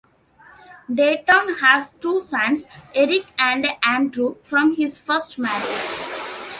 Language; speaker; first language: English; non-native, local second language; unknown